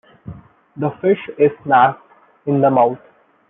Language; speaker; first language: English; non-native, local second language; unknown